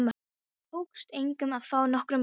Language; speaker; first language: Icelandic; non-native, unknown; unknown